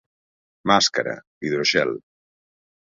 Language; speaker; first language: Galician; native; Galician